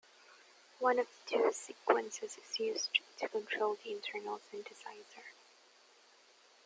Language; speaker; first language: English; non-native, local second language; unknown